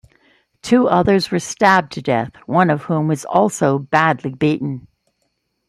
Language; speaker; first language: English; native; English